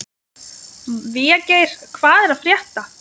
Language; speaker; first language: Icelandic; non-native, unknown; Lithuanian